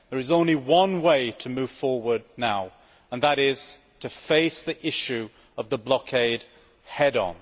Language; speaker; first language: English; native; English